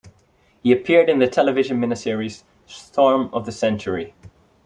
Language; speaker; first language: English; non-native, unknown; Dutch